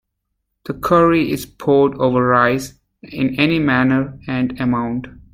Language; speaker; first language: English; native; English